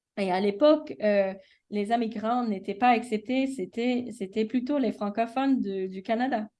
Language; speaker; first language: French; early bilingual, heritage; English